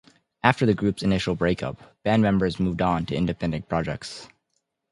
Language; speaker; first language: English; native; English